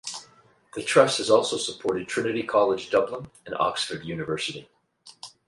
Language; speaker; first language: English; native; English